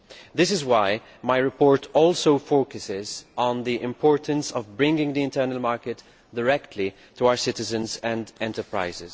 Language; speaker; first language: English; non-native, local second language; Maltese